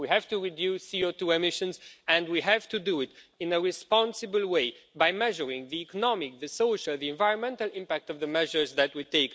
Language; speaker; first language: English; non-native, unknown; Romanian